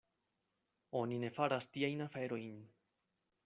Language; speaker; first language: Esperanto; non-native, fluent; Spanish